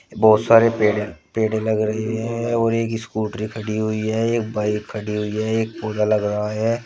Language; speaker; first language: Hindi; native; Hindi